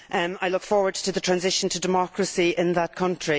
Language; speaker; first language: English; native; English